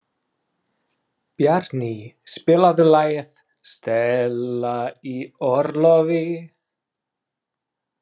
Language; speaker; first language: Icelandic; non-native, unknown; English